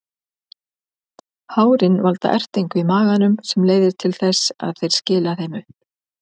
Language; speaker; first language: Icelandic; native; Icelandic